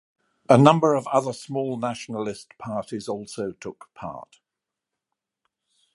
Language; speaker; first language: English; native; English